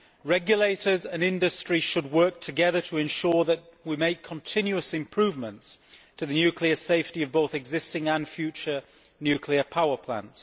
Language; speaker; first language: English; native; English